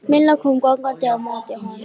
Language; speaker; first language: Icelandic; native; Icelandic